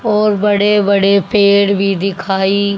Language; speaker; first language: Hindi; native; Hindi